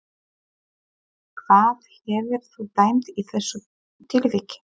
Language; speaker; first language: Icelandic; non-native, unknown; Polish